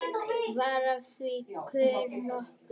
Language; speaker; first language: Icelandic; native; Icelandic